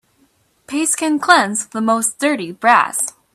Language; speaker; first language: English; native; English